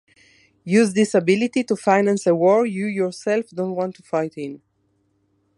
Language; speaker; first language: English; non-native, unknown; Spanish